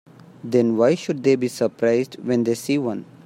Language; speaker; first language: English; non-native, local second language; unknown